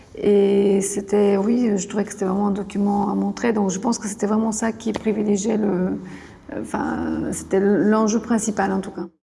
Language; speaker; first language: French; non-native, fluent; Bulgarian